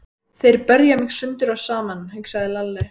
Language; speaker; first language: Icelandic; native; Icelandic